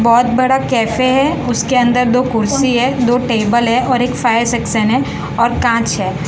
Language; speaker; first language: Hindi; non-native, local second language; Gujarati